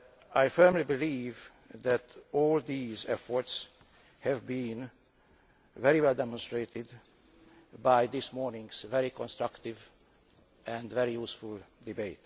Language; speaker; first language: English; non-native, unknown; Hungarian